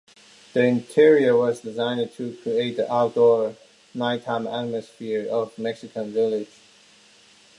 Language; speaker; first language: English; non-native, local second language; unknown